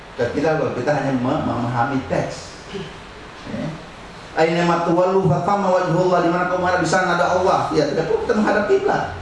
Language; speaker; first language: Indonesian; non-native, local second language; Buginese